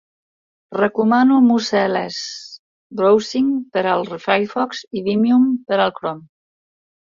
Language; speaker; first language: Catalan; non-native, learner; Spanish